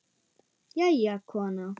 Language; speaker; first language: Icelandic; non-native, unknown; German